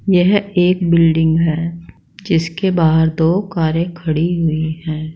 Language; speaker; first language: Hindi; native; Hindi